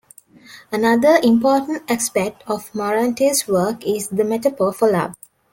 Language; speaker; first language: English; non-native, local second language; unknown